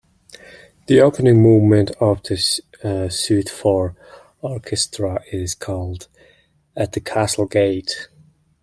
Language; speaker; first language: English; non-native, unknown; Mongolian